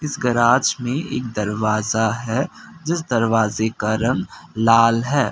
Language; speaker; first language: Hindi; non-native, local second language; Assamese